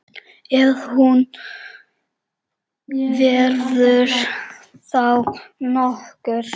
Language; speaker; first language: Icelandic; non-native, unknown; Czech